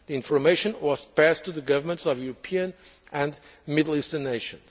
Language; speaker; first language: English; non-native, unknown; Portuguese